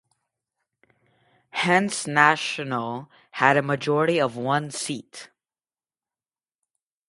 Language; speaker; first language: English; native; English